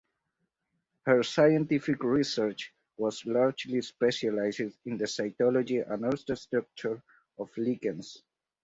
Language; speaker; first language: English; native; English